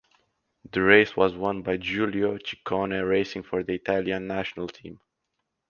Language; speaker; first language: English; native; English